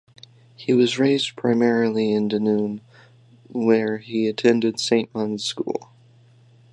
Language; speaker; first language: English; native; English